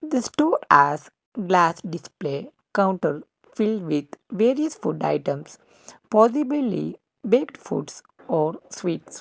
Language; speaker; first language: English; non-native, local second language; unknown